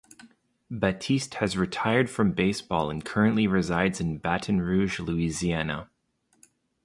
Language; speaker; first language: English; native; English